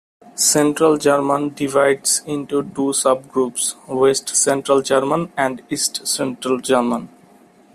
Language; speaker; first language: English; non-native, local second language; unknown